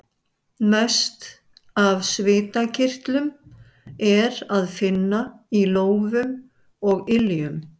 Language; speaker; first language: Icelandic; native; Icelandic